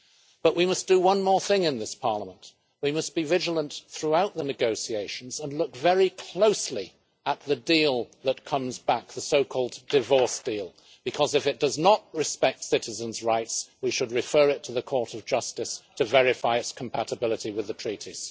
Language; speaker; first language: English; native; English